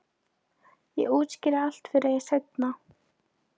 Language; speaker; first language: Icelandic; non-native, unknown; Polish